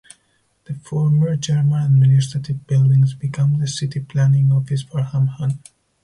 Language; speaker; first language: English; non-native, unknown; Spanish